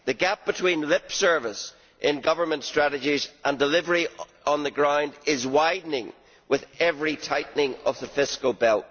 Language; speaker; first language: English; native; English